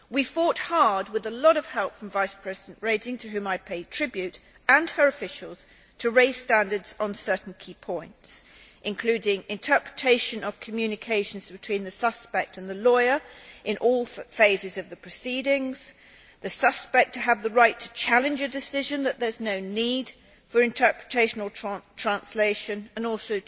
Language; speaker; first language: English; native; English